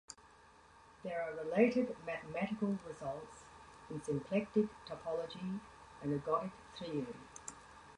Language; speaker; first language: English; native; English